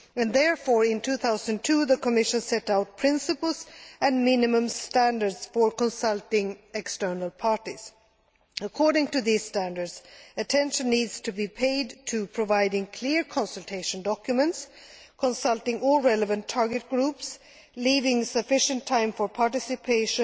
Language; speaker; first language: English; non-native, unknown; Swedish